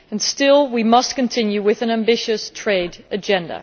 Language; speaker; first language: English; non-native, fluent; Dutch